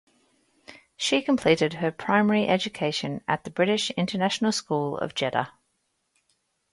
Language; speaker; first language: English; native; English